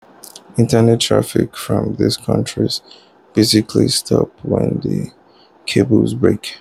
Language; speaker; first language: English; non-native, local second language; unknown